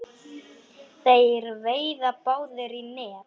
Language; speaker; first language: Icelandic; non-native, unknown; Polish